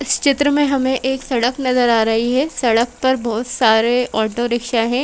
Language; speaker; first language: Hindi; native; Hindi